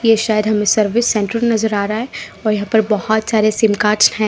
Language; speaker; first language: Hindi; non-native, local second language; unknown